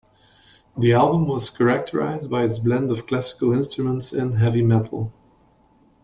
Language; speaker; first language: English; native; English